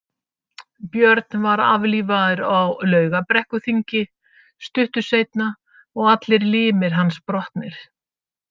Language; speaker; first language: Icelandic; native; Icelandic